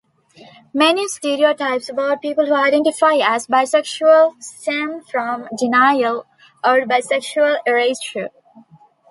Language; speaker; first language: English; non-native, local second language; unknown